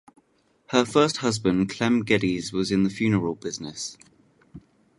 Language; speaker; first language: English; native; English